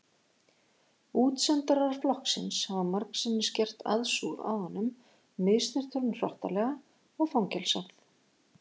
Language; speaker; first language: Icelandic; native; Icelandic